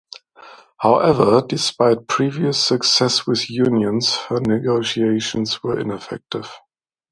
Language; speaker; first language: English; non-native, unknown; German